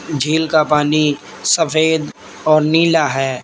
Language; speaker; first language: Hindi; native; Hindi